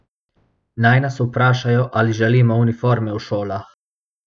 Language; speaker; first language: Slovenian; non-native, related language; Bosnian